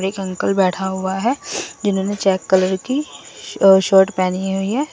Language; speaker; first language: Hindi; non-native, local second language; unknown